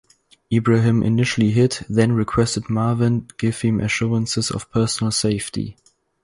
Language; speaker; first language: English; non-native, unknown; German